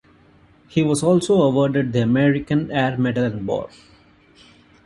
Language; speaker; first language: English; non-native, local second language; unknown